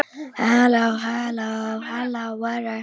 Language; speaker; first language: Icelandic; non-native, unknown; Polish